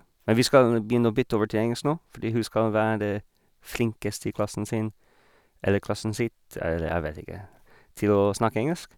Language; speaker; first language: Norwegian; non-native, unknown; English